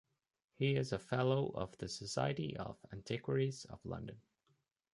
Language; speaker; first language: English; native; English